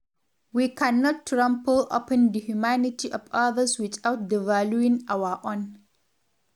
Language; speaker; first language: English; non-native, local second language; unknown